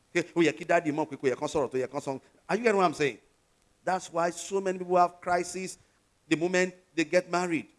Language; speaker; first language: English; non-native, local second language; Yoruba